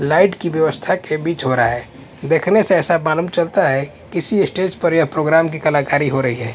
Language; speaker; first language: Hindi; non-native, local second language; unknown